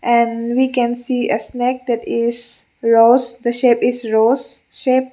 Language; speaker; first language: English; non-native, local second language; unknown